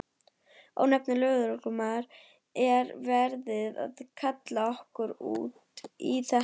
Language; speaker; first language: Icelandic; non-native, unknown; German